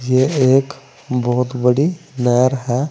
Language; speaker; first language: Hindi; native; Hindi